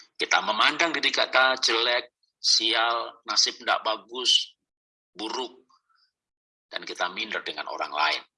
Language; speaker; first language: Indonesian; non-native, local second language; Javanese